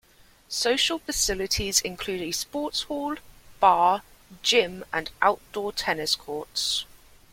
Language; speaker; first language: English; native; English